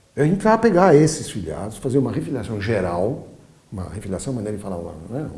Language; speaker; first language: Portuguese; early bilingual, other home language; Polish